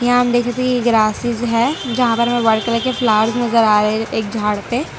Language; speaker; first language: Hindi; non-native, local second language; Gujarati